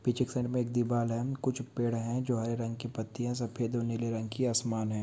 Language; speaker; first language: Hindi; non-native, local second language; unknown